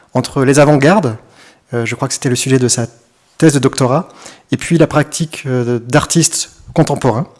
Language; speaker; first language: French; native; French